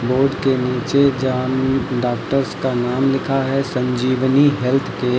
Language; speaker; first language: Hindi; native; Hindi